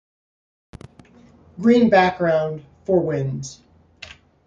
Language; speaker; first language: English; native; English